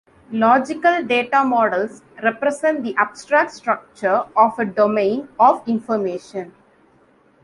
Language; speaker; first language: English; non-native, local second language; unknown